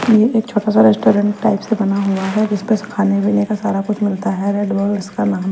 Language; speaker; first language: Hindi; non-native, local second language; Punjabi